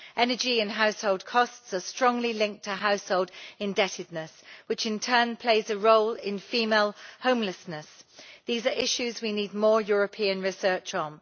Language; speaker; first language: English; native; English